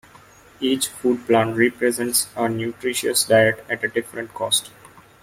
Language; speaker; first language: English; non-native, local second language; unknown